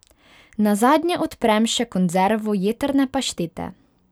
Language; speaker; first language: Slovenian; non-native, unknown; Hungarian